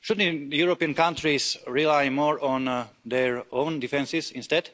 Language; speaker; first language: English; non-native, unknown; Slovak